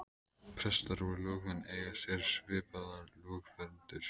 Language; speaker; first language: Icelandic; native; Icelandic